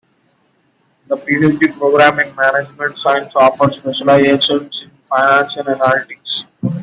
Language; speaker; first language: English; non-native, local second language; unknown